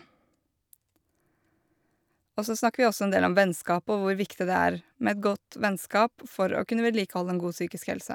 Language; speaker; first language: Norwegian; native; Norwegian